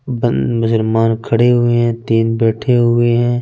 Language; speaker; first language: Hindi; non-native, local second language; Punjabi